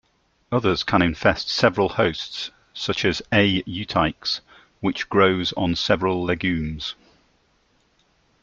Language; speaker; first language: English; native; English